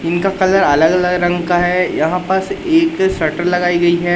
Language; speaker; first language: Hindi; native; Hindi